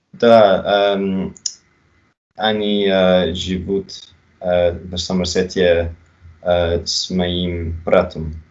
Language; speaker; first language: Russian; non-native, learner; English